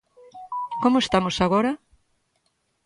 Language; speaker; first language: Galician; native; Galician